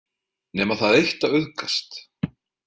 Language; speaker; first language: Icelandic; native; Icelandic